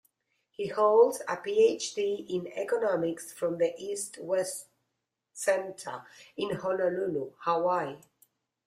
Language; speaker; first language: English; non-native, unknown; Spanish